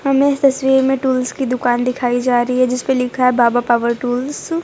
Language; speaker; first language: Hindi; non-native, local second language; Gujarati